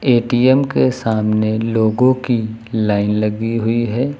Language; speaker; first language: Hindi; native; Hindi